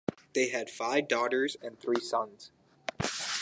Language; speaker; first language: English; native; English